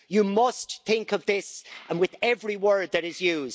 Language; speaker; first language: English; native; English